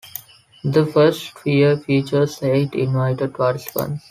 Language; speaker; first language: English; non-native, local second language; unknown